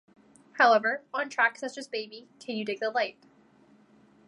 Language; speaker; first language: English; non-native, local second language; French